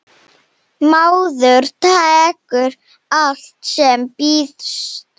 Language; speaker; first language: Icelandic; non-native, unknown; Slovenian